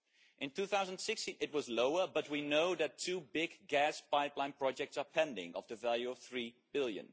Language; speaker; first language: English; non-native, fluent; Dutch